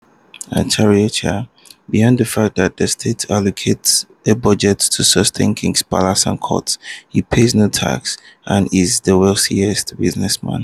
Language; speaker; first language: English; non-native, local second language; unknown